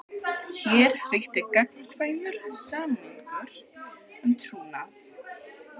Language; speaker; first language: Icelandic; native; Icelandic